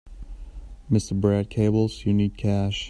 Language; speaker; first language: English; non-native, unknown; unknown